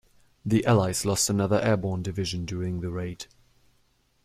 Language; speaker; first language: English; non-native, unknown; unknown